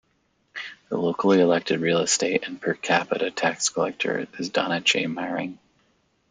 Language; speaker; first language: English; native; English